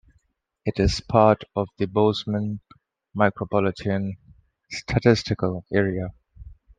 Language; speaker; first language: English; non-native, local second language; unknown